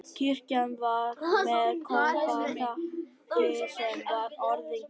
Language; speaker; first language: Icelandic; non-native, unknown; Vietnamese